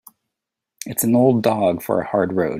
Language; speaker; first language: English; native; English